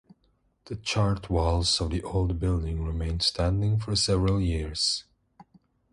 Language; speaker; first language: English; non-native, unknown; Dutch